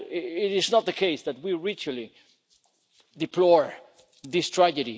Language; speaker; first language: English; non-native, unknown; Spanish